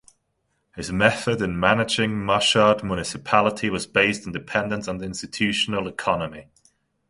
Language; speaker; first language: English; non-native, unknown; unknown